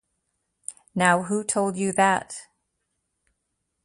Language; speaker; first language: English; native; English